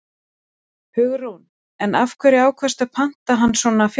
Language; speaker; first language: Icelandic; native; Icelandic